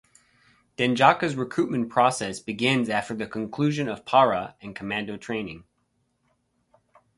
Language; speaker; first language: English; native; English